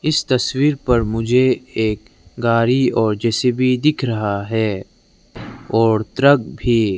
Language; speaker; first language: Hindi; non-native, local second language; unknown